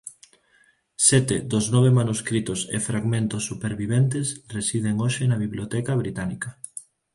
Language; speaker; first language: Galician; non-native, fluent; Spanish